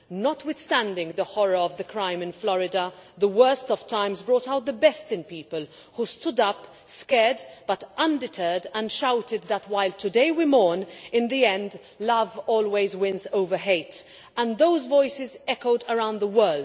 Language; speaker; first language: English; non-native, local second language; Maltese